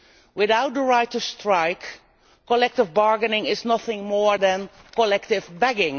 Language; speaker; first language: English; non-native, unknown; Dutch